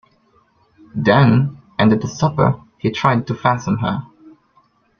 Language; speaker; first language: English; non-native, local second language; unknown